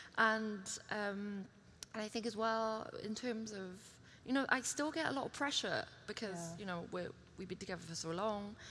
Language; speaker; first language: English; early bilingual, other home language; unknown